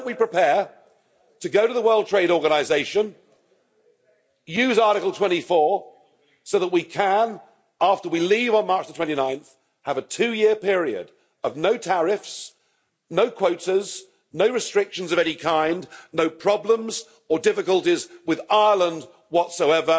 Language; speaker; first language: English; native; English